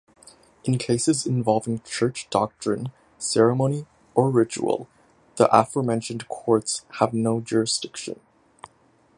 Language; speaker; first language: English; native; English